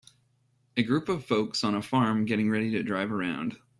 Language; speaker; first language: English; native; English